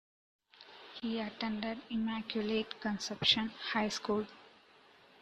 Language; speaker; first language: English; native; English